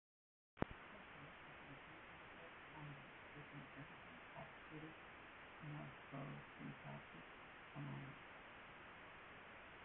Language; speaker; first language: English; native; English